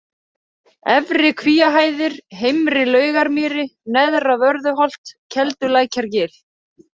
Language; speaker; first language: Icelandic; native; Icelandic